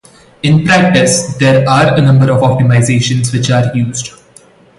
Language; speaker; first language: English; non-native, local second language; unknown